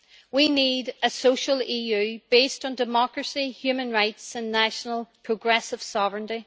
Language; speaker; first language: English; native; English